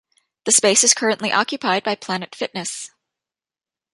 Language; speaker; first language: English; native; English